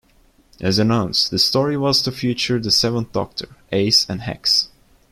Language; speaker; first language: English; non-native, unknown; Turkish